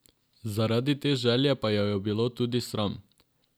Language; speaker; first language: Slovenian; non-native, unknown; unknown